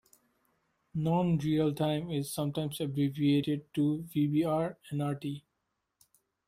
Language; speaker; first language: English; non-native, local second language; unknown